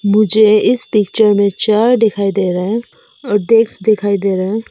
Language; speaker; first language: Hindi; non-native, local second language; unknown